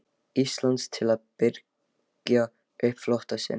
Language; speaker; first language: Icelandic; non-native, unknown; Lithuanian